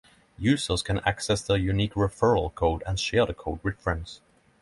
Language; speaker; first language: English; non-native, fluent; Norwegian